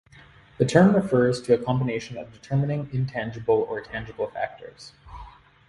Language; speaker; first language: English; native; English